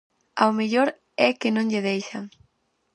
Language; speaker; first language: Galician; native; Galician